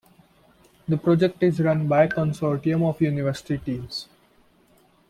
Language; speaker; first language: English; non-native, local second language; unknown